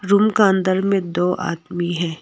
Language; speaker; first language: Hindi; non-native, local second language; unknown